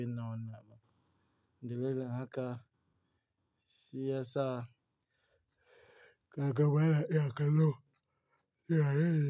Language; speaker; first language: Hausa; non-native, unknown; Yoruba